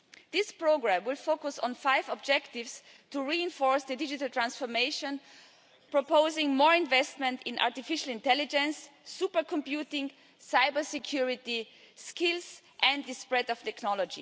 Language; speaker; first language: English; non-native, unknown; German